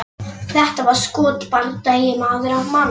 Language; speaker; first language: Icelandic; non-native, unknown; Polish